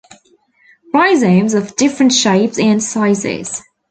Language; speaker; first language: English; native; English